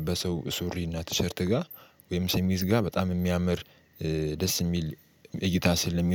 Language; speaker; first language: Amharic; native; Amharic